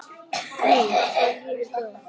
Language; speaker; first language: Icelandic; native; Icelandic